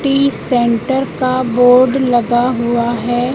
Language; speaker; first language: Hindi; native; Hindi